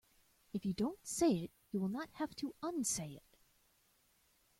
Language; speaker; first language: English; native; English